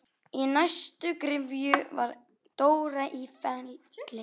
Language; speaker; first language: Icelandic; native; Icelandic